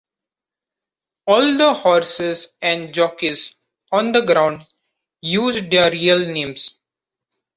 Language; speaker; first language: English; non-native, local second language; Marathi